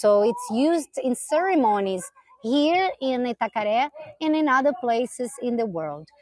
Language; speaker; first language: English; non-native, fluent; Portuguese